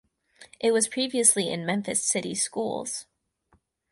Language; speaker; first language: English; native; English